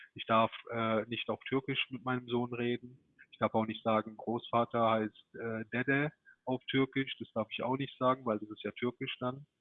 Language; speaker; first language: German; early bilingual, other home language; Turkish